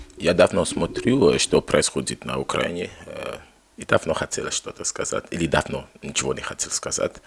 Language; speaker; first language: Russian; non-native, fluent; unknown